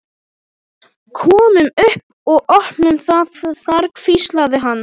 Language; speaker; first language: Icelandic; non-native, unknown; Polish